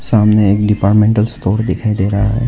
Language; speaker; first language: Hindi; non-native, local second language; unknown